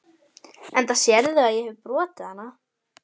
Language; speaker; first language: Icelandic; native; Icelandic